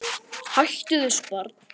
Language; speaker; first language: Icelandic; native; Icelandic